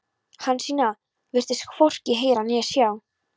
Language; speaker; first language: Icelandic; non-native, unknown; Polish